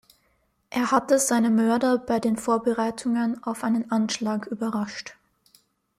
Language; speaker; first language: German; native; German